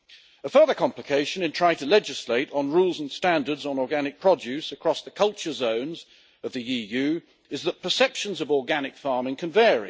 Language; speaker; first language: English; native; English